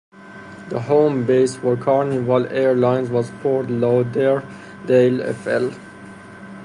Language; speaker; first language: English; non-native, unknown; Persian